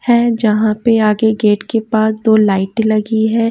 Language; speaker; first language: Hindi; native; Hindi